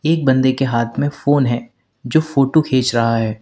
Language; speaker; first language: Hindi; native; Hindi